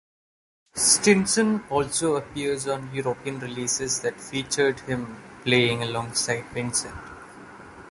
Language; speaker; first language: English; non-native, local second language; Malayalam